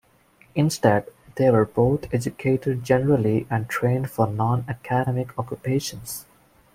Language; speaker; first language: English; non-native, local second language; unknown